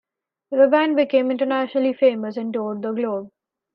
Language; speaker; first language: English; non-native, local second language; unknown